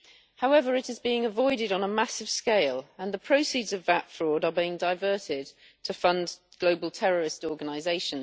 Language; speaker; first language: English; native; English